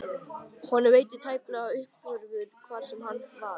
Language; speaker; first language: Icelandic; native; Icelandic